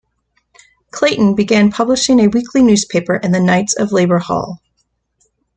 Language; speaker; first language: English; native; English